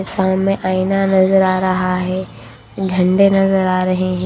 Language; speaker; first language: Hindi; native; Hindi